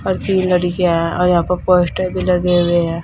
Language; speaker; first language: Hindi; native; Hindi